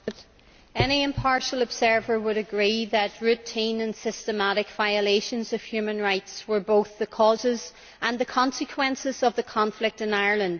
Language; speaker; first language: English; native; English